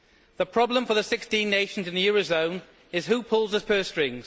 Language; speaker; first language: English; native; English